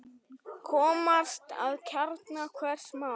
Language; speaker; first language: Icelandic; native; Icelandic